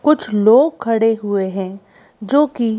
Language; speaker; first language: Hindi; native; Hindi